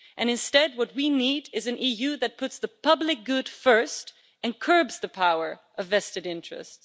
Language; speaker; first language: English; non-native, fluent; Dutch